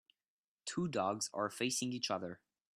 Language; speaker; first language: English; non-native, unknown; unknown